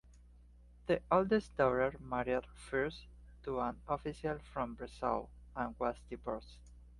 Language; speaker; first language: English; non-native, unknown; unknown